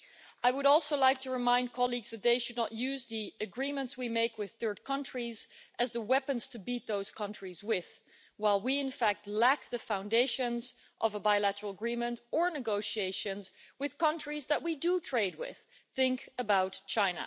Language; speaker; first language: English; non-native, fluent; Dutch